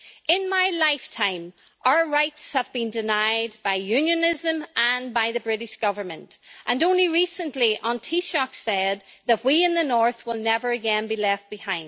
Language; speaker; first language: English; native; English